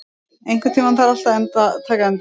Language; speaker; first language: Icelandic; native; Icelandic